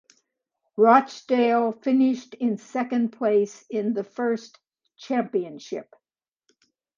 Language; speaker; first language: English; native; English